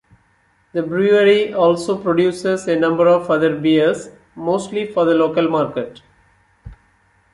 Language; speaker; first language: English; non-native, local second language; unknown